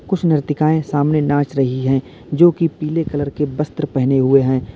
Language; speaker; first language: Hindi; native; Hindi